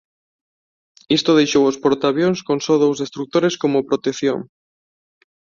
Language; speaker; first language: Galician; non-native, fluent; Spanish